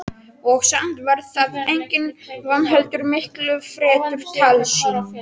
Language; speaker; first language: Icelandic; non-native, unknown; Polish